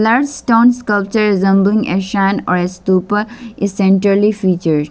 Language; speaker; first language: English; non-native, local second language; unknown